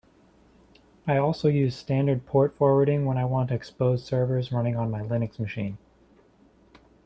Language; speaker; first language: English; native; English